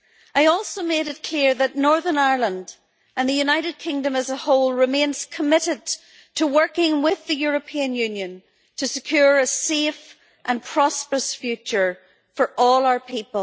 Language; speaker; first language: English; native; English